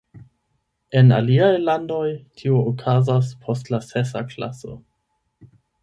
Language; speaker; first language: Esperanto; non-native, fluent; German